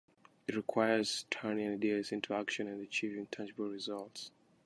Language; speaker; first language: English; non-native, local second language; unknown